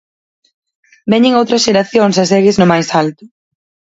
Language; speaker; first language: Galician; native; Galician